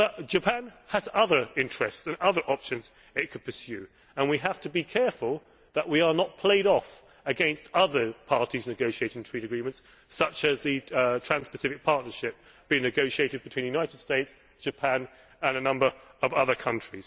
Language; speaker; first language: English; native; English